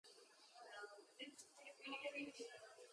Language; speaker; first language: English; native; English